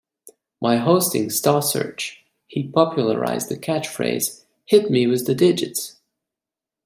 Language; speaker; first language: English; non-native, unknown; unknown